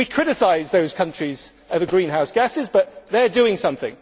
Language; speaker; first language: English; native; English